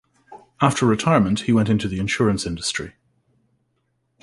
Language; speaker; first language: English; native; English